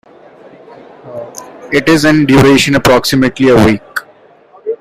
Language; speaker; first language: English; non-native, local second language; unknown